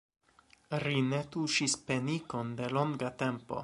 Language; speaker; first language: Esperanto; non-native, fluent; English